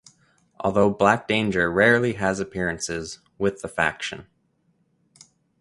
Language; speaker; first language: English; native; English